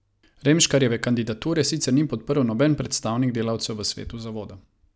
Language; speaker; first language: Slovenian; non-native, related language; Croatian